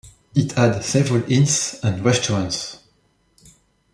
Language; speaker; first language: English; non-native, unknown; French